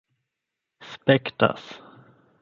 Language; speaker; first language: Esperanto; non-native, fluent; German